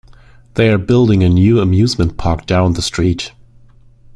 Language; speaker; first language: English; non-native, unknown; German